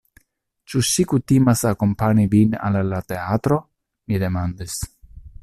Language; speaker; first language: Esperanto; non-native, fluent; Italian